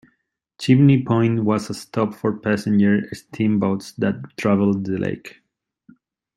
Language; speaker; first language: English; non-native, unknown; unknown